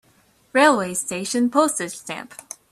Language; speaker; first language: English; native; English